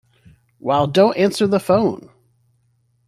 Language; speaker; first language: English; native; English